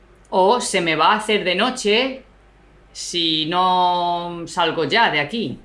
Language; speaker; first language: Spanish; native; Spanish